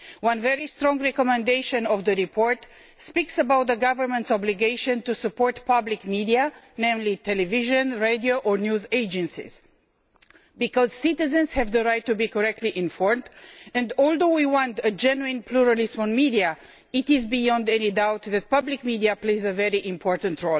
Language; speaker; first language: English; non-native, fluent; Romanian